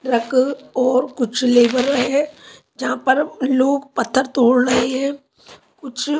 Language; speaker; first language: Hindi; non-native, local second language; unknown